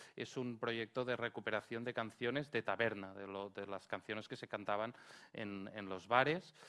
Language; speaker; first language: Spanish; non-native, local second language; Catalan